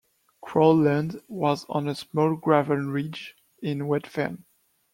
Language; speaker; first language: English; non-native, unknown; French